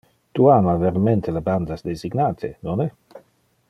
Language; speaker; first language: Interlingua; non-native, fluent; Dutch